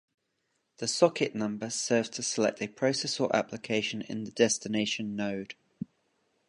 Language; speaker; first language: English; native; English